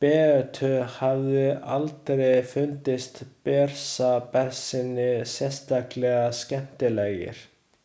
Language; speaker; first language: Icelandic; non-native, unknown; Chinese